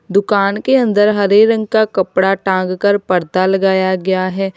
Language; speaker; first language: Hindi; native; Hindi